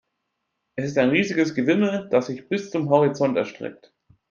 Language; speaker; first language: German; native; German